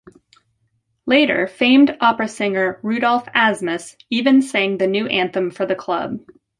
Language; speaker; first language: English; native; English